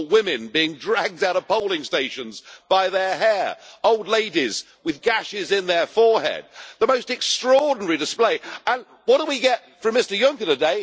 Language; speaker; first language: English; native; English